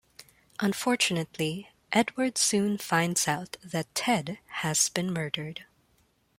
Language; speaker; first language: English; non-native, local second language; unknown